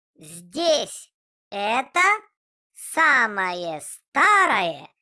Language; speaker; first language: Russian; non-native, learner; Japanese